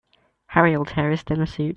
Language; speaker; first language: English; native; English